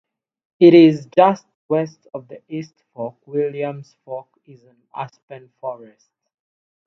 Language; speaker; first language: English; non-native, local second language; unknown